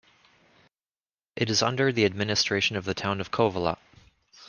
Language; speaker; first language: English; native; English